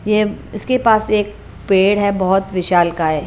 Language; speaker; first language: Hindi; non-native, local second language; Punjabi